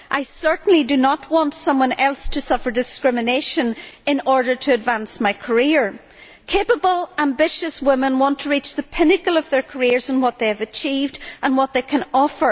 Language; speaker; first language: English; native; English